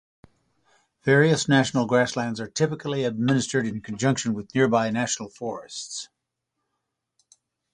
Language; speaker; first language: English; native; English